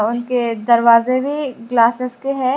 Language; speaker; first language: Hindi; non-native, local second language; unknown